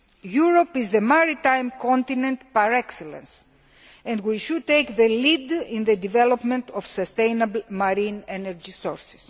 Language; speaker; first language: English; non-native, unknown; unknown